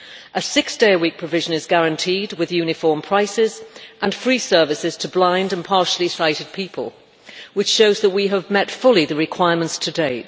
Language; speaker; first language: English; native; English